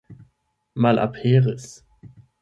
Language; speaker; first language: Esperanto; non-native, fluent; German